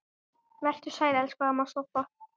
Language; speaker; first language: Icelandic; native; Icelandic